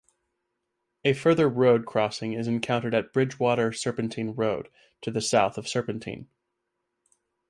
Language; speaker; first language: English; native; English